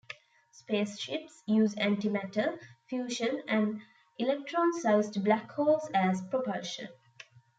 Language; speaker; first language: English; non-native, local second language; Tamil